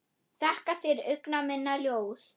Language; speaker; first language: Icelandic; non-native, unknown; German